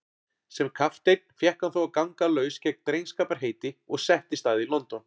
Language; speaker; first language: Icelandic; native; Icelandic